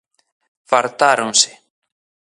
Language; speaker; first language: Galician; native; Galician